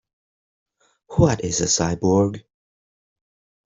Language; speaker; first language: English; native; English